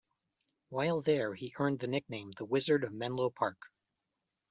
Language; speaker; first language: English; native; English